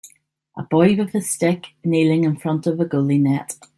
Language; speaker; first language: English; native; English